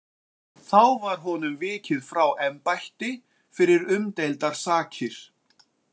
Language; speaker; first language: Icelandic; native; Icelandic